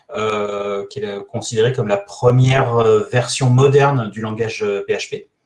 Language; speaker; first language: French; native; French